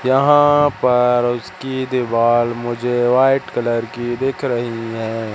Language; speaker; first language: Hindi; native; Hindi